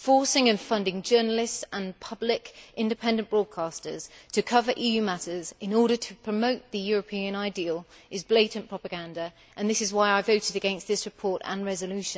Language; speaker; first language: English; native; English